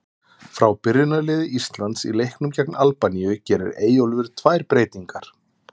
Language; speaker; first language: Icelandic; native; Icelandic